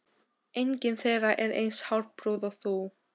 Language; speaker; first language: Icelandic; non-native, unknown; Albanian